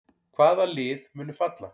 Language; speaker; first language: Icelandic; native; Icelandic